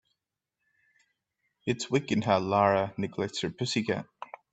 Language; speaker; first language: English; native; English